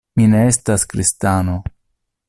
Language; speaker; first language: Esperanto; non-native, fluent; Italian